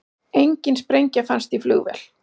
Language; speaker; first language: Icelandic; native; Icelandic